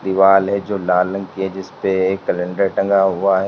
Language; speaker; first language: Hindi; native; Hindi